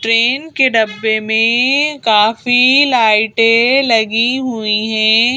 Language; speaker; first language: Hindi; native; Hindi